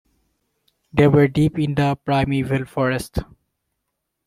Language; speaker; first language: English; non-native, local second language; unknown